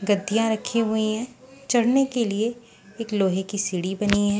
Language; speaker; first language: Hindi; non-native, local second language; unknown